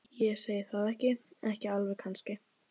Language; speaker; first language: Icelandic; native; Icelandic